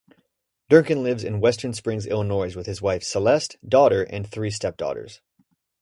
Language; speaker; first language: English; native; English